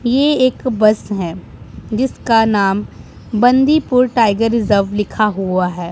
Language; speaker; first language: Hindi; non-native, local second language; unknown